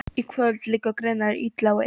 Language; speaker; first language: Icelandic; non-native, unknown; Polish